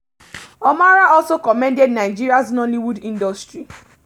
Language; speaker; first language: English; non-native, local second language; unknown